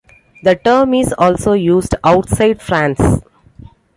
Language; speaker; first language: English; non-native, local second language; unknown